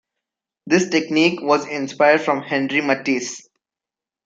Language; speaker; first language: English; non-native, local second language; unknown